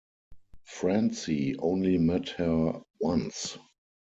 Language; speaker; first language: English; non-native, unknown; German